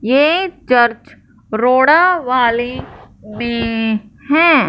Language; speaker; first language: Hindi; non-native, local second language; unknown